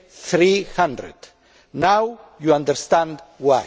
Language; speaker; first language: English; non-native, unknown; Greek